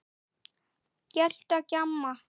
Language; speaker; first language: Icelandic; native; Icelandic